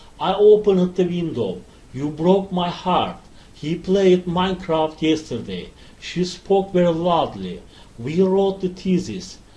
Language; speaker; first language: English; non-native, fluent; Turkish